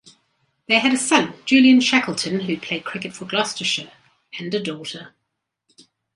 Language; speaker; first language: English; native; English